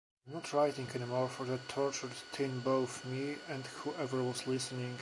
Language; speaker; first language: English; non-native, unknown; Polish